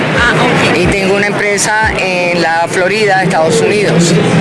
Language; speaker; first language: Spanish; native; Spanish